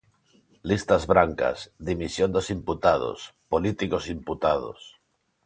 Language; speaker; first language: Galician; non-native, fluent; Spanish